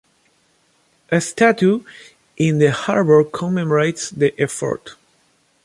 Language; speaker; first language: English; non-native, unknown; Spanish